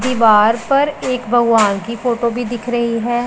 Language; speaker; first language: Hindi; non-native, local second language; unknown